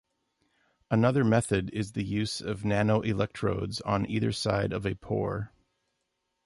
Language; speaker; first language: English; native; English